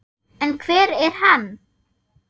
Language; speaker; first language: Icelandic; non-native, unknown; German